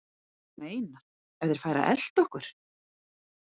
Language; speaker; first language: Icelandic; native; Icelandic